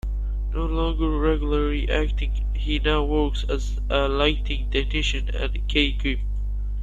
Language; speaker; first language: English; native; English